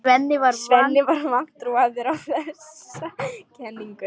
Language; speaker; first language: Icelandic; non-native, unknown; Lithuanian